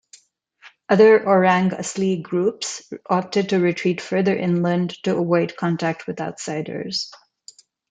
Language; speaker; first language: English; non-native, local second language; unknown